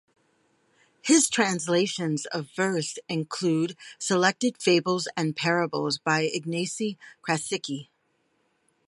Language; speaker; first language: English; native; English